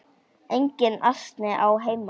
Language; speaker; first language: Icelandic; native; Icelandic